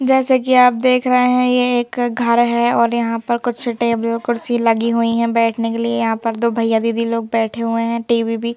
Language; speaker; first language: Hindi; native; Hindi